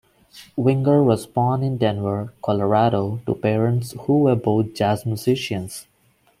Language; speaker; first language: English; non-native, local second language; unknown